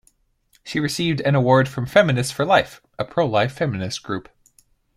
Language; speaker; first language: English; native; English